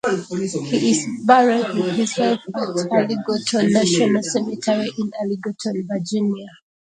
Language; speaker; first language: English; native; English